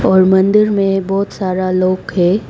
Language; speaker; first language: Hindi; non-native, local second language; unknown